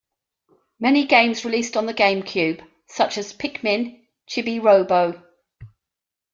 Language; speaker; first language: English; native; English